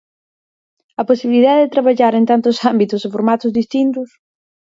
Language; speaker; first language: Galician; native; Galician